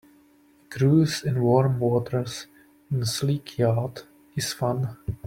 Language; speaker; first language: English; non-native, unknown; Czech